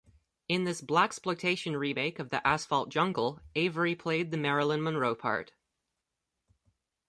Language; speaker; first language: English; native; English